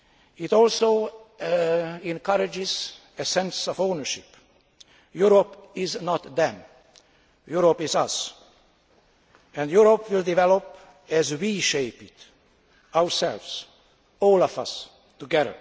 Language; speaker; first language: English; non-native, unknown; Hungarian